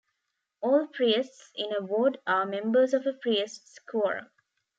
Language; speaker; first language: English; non-native, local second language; Tamil